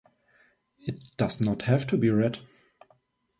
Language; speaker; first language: English; non-native, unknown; German